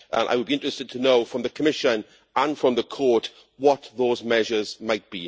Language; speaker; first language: English; native; English